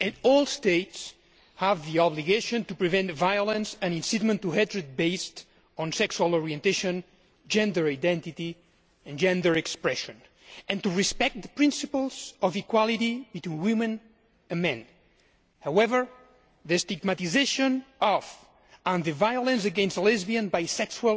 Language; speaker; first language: English; non-native, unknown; Spanish